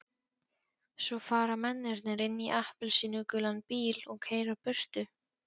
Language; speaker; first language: Icelandic; non-native, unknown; Polish